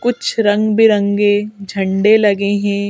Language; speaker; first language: Hindi; native; Hindi